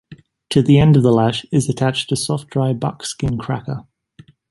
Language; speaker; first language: English; native; English